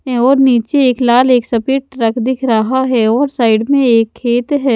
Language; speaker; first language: Hindi; native; Hindi